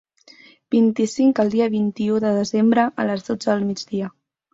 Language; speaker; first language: Catalan; native; Catalan